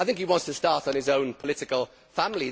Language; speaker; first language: English; native; English